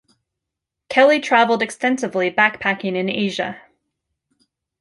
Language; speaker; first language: English; native; English